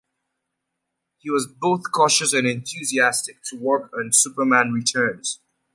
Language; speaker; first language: English; native; English